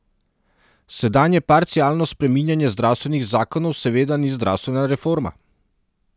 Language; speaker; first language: Slovenian; non-native, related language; Serbian